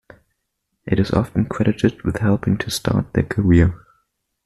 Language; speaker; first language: English; non-native, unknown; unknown